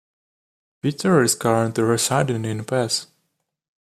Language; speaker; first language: English; non-native, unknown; Russian